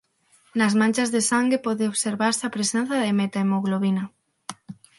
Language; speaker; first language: Galician; non-native, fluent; Spanish